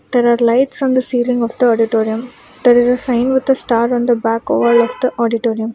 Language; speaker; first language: English; non-native, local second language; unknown